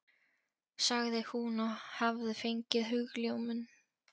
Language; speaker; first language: Icelandic; non-native, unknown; Polish